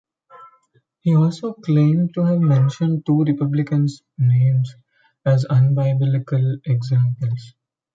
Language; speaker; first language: English; non-native, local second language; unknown